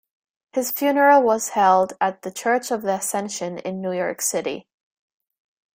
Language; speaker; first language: English; native; English